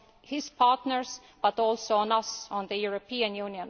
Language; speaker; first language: English; non-native, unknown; Estonian